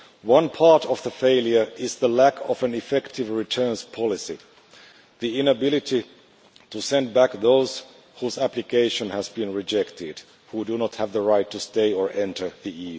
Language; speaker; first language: English; non-native, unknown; Finnish